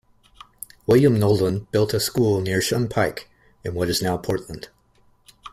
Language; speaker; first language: English; native; English